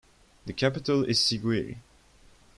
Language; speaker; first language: English; non-native, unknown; Turkish